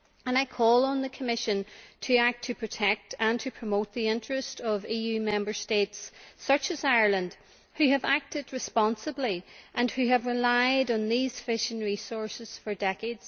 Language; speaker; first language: English; native; English